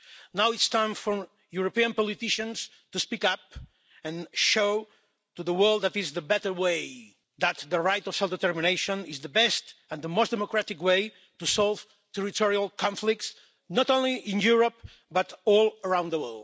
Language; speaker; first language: English; non-native, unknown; Catalan